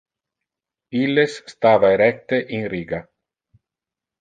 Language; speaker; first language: Interlingua; non-native, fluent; Italian